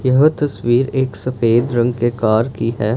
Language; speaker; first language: Hindi; non-native, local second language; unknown